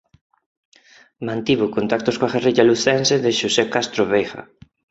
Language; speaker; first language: Galician; non-native, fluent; Spanish